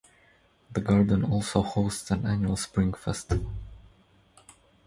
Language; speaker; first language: English; non-native, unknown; Croatian